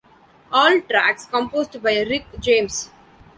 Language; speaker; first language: English; non-native, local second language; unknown